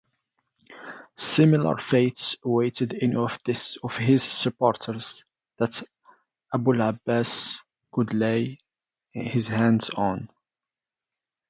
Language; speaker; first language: English; non-native, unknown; Arabic